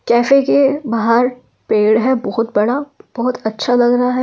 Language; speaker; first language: Hindi; native; Hindi